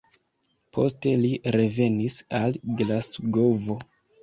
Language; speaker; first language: Esperanto; non-native, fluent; Kinyarwanda